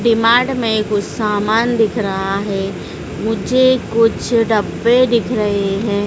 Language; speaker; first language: Hindi; native; Hindi